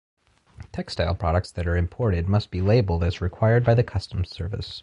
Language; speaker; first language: English; native; English